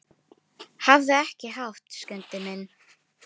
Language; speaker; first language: Icelandic; non-native, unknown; Filipino